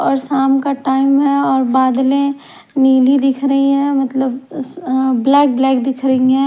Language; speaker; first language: Hindi; native; Hindi